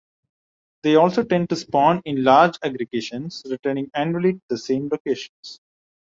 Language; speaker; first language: English; non-native, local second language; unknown